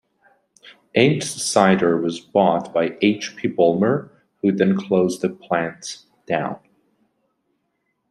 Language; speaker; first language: English; non-native, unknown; Persian